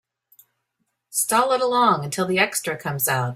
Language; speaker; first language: English; native; English